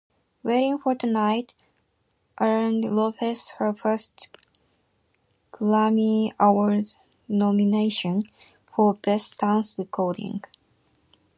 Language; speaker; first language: English; non-native, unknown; Japanese